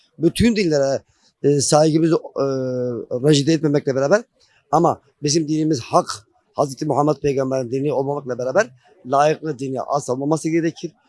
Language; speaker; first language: Turkish; non-native, local second language; Kurdish